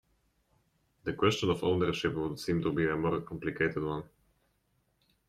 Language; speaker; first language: English; native; English